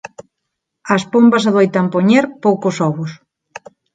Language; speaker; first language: Galician; non-native, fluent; Spanish